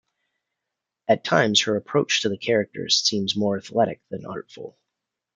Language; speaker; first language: English; native; English